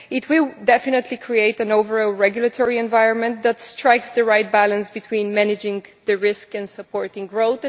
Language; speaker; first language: English; non-native, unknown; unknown